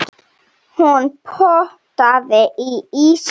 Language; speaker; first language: Icelandic; non-native, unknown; Slovenian